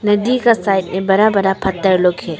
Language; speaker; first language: Hindi; non-native, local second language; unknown